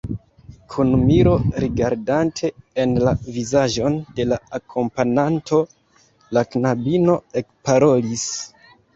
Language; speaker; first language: Esperanto; non-native, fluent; Kinyarwanda